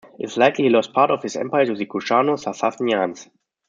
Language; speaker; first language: English; non-native, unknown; German